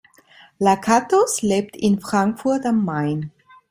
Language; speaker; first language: German; non-native, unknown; Italian